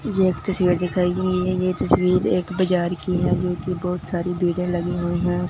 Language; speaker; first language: Hindi; non-native, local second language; Punjabi